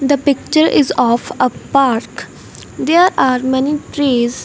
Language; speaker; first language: English; non-native, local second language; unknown